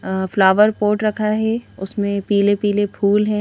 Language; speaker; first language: Hindi; native; Hindi